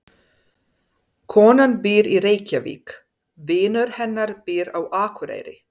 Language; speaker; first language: Icelandic; non-native, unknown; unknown